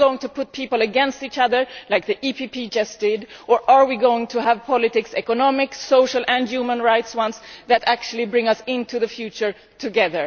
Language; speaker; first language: English; non-native, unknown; Swedish